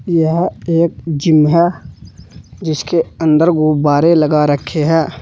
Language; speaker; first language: Hindi; native; Hindi